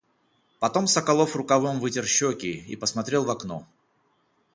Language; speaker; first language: Russian; non-native, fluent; Georgian